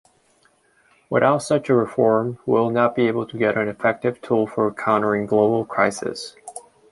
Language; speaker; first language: English; native; English